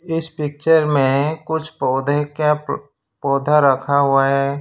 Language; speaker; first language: Hindi; non-native, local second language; Gujarati